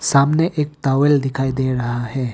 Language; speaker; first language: Hindi; non-native, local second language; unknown